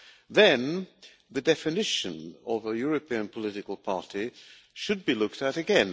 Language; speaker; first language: English; non-native, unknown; Hungarian